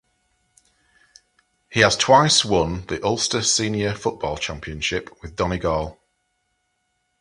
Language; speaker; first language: English; native; English